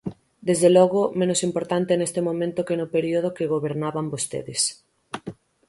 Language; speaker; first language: Galician; native; Galician